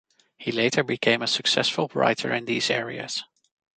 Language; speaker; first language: English; non-native, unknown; Dutch